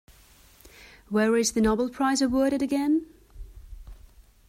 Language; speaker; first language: English; non-native, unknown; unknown